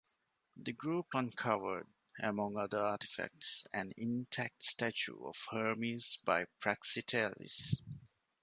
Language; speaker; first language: English; non-native, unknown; Divehi